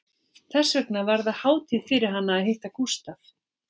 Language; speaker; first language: Icelandic; native; Icelandic